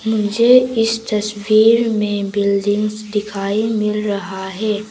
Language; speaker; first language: Hindi; non-native, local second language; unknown